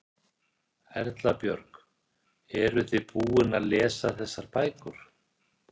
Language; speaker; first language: Icelandic; native; Icelandic